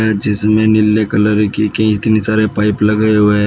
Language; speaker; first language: Hindi; native; Hindi